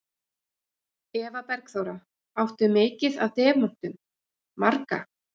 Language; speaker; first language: Icelandic; native; Icelandic